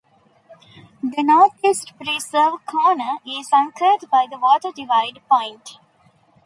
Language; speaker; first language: English; non-native, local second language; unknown